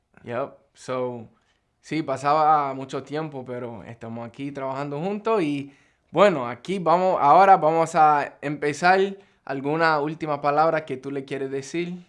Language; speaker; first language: Spanish; early bilingual, other home language; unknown